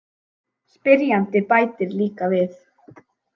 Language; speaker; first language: Icelandic; native; Icelandic